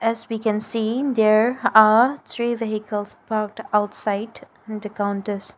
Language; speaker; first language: English; non-native, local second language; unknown